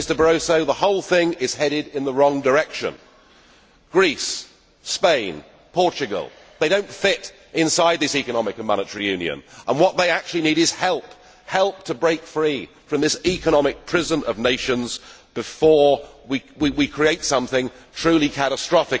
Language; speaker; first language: English; native; English